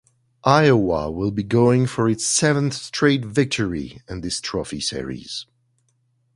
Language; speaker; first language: English; non-native, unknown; French